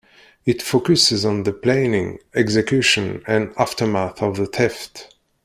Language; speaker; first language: English; non-native, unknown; Kabyle